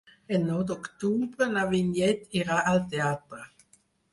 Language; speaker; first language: Catalan; non-native, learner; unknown